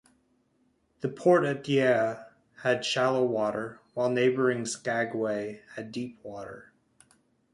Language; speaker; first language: English; native; English